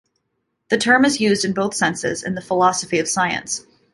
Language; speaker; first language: English; native; English